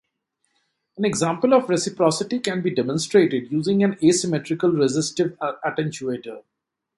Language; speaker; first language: English; non-native, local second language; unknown